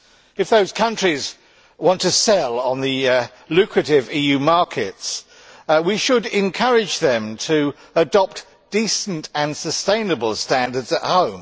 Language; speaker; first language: English; native; English